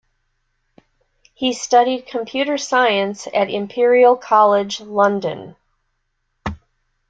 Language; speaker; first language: English; native; English